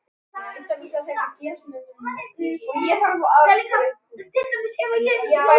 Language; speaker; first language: Icelandic; native; Icelandic